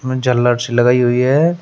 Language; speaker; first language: Hindi; native; Hindi